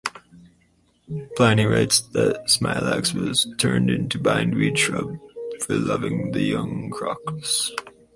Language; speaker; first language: English; native; English